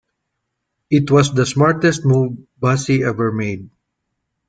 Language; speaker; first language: English; non-native, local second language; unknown